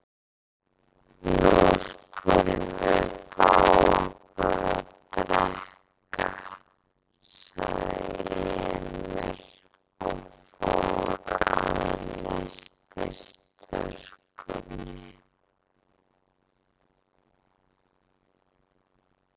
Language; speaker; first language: Icelandic; native; Icelandic